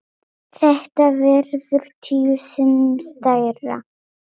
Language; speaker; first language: Icelandic; non-native, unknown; Polish